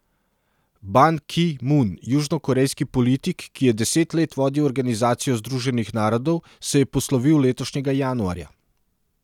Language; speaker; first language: Slovenian; non-native, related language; Serbian